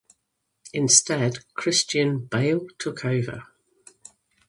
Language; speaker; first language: English; native; English